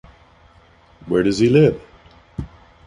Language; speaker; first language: English; native; English